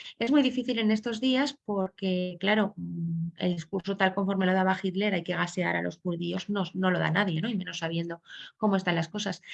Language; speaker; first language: Spanish; native; Spanish